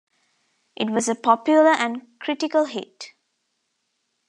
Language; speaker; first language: English; non-native, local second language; Tamil